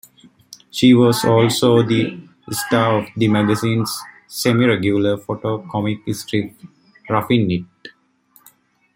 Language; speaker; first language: English; native; English